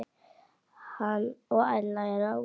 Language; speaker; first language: Icelandic; native; Icelandic